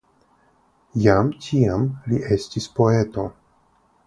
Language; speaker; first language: Esperanto; non-native, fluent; Russian